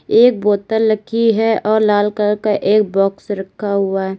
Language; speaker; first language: Hindi; native; Hindi